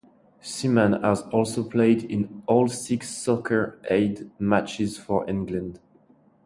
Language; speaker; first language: English; non-native, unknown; French